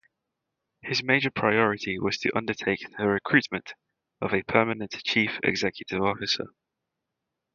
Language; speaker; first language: English; native; English